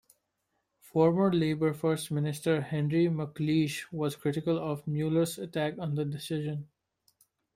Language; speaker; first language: English; non-native, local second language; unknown